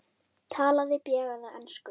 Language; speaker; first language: Icelandic; native; Icelandic